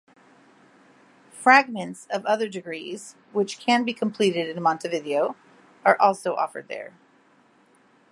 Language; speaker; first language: English; native; English